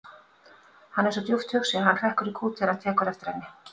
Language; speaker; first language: Icelandic; native; Icelandic